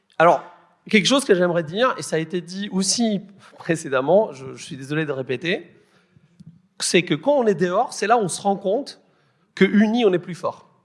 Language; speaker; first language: French; native; French